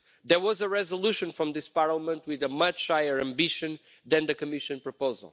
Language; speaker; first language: English; non-native, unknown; Portuguese